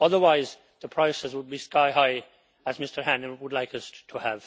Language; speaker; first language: English; native; English